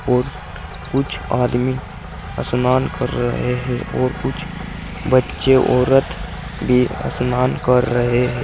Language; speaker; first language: Hindi; native; Hindi